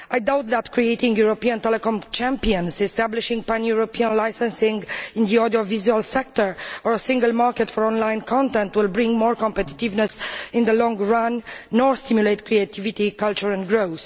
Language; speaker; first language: English; non-native, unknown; Romanian